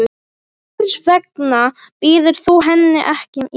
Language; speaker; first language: Icelandic; non-native, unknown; Polish